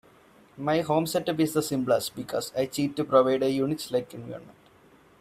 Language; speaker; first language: English; non-native, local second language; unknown